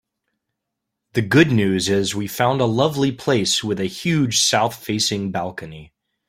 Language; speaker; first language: English; native; English